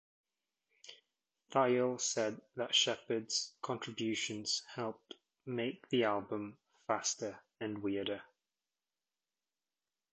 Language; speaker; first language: English; native; English